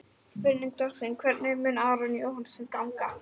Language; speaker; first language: Icelandic; native; Icelandic